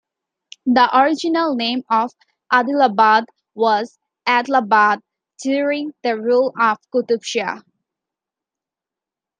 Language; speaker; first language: English; native; English